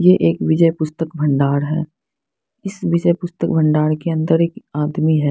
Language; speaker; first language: Hindi; non-native, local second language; Punjabi